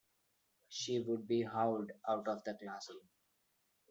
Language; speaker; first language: English; non-native, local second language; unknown